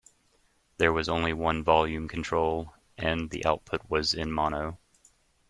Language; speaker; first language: English; native; English